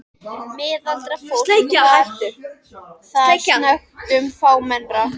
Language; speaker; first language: Icelandic; native; Icelandic